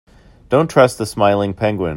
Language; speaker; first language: English; native; English